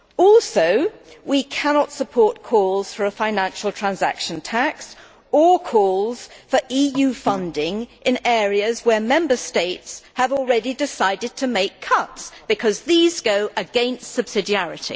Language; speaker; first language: English; native; English